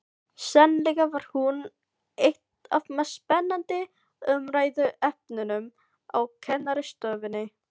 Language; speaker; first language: Icelandic; non-native, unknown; Filipino